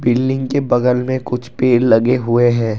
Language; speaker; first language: Hindi; non-native, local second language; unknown